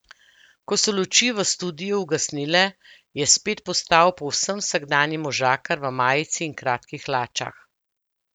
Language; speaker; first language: Slovenian; native; Slovenian